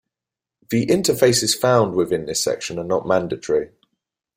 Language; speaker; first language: English; native; English